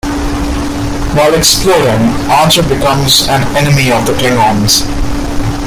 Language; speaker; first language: English; non-native, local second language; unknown